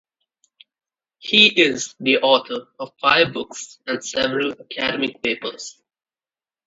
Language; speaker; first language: English; non-native, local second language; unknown